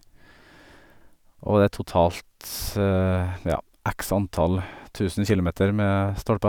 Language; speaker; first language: Norwegian; native; Norwegian